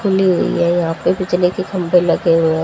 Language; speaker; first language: Hindi; native; Hindi